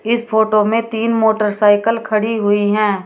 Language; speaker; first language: Hindi; native; Hindi